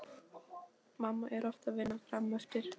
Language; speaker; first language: Icelandic; non-native, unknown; Polish